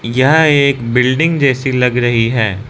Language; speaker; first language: Hindi; non-native, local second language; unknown